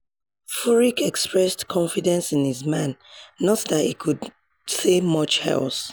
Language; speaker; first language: English; non-native, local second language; Yoruba